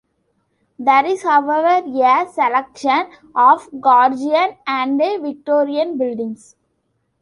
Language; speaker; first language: English; non-native, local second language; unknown